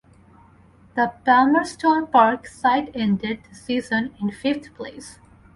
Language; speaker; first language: English; non-native, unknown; Bangla